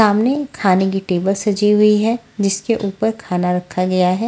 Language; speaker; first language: Hindi; non-native, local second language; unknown